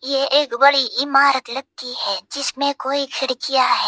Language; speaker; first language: Hindi; non-native, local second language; Bangla